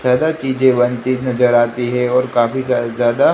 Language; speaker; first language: Hindi; non-native, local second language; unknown